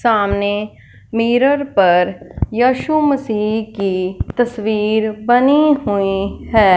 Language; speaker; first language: Hindi; non-native, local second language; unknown